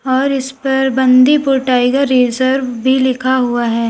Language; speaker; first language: Hindi; native; Hindi